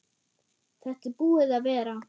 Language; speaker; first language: Icelandic; non-native, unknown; German